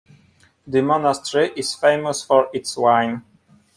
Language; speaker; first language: English; non-native, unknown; Polish